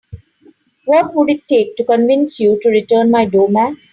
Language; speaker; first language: English; non-native, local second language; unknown